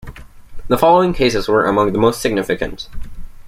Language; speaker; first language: English; native; English